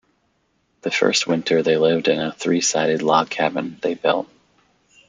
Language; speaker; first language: English; native; English